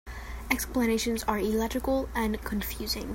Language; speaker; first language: English; native; English